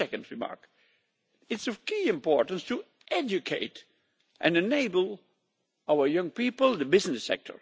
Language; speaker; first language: English; non-native, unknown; Dutch